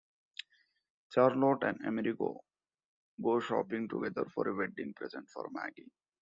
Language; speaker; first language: English; non-native, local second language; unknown